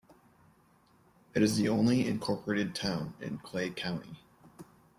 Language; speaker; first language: English; native; English